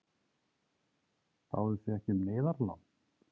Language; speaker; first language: Icelandic; native; Icelandic